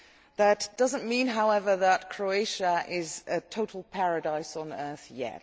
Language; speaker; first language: English; non-native, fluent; Dutch